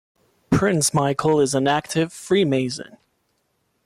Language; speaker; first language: English; non-native, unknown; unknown